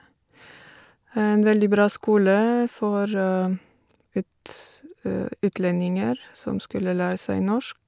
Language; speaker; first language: Norwegian; non-native, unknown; Bulgarian